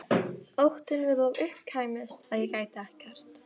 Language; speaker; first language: Icelandic; native; Icelandic